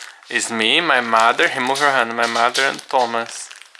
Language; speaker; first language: English; non-native, fluent; Portuguese